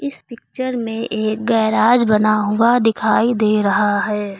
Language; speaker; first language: Hindi; native; Hindi